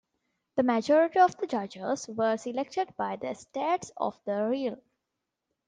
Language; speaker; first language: English; non-native, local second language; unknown